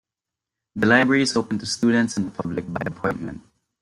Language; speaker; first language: English; non-native, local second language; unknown